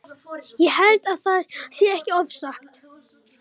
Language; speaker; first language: Icelandic; non-native, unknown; Romanian